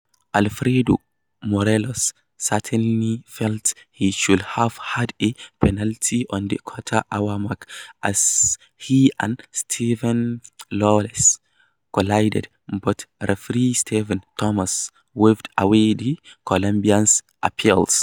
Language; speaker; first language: English; non-native, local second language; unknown